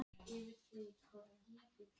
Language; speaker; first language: Icelandic; native; Icelandic